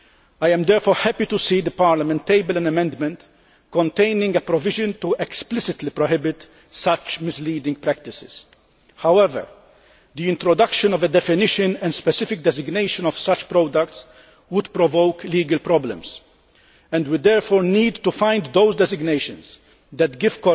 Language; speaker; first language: English; non-native, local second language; Maltese